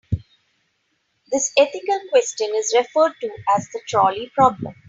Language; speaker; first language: English; non-native, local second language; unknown